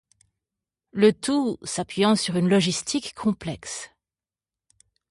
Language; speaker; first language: French; native; French